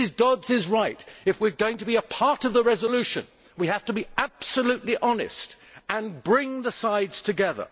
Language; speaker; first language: English; native; English